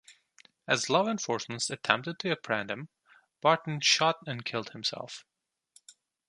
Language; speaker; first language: English; non-native, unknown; Turkish